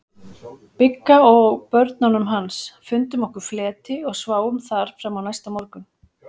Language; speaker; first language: Icelandic; native; Icelandic